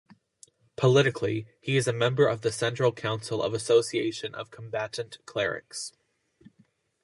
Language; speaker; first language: English; native; English